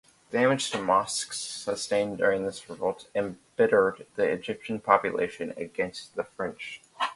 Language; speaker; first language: English; native; English